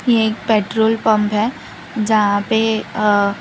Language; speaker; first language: Hindi; non-native, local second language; Gujarati